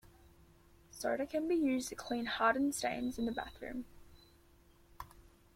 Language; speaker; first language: English; native; English